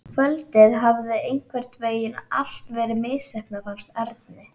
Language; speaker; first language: Icelandic; native; Icelandic